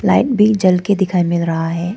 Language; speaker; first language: Hindi; non-native, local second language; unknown